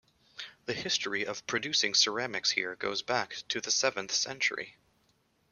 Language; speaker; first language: English; native; English